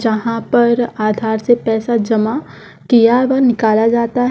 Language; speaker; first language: Hindi; native; Hindi